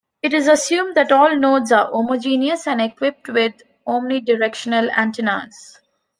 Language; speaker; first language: English; non-native, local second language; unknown